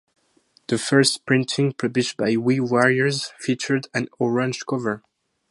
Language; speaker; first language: English; non-native, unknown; French